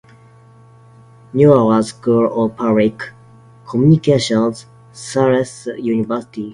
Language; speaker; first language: English; non-native, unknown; Japanese